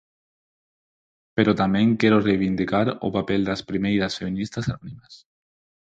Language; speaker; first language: Galician; non-native, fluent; Spanish